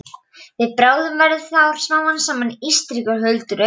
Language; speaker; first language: Icelandic; non-native, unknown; Polish